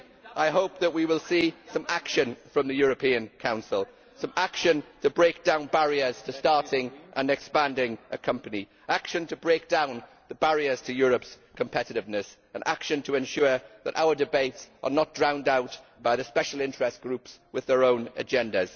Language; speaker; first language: English; native; English